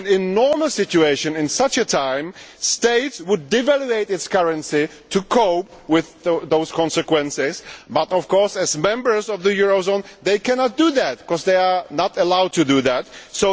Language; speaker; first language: English; non-native, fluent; Czech